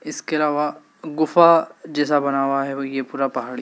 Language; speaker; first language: Hindi; native; Hindi